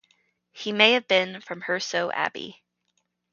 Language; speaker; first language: English; native; English